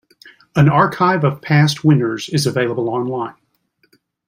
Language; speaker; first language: English; native; English